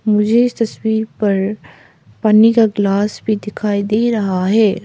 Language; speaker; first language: Hindi; non-native, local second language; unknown